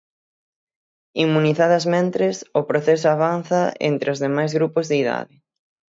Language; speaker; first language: Galician; native; Galician